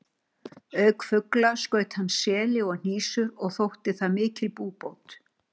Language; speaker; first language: Icelandic; native; Icelandic